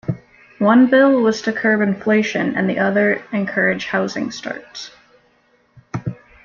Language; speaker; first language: English; native; English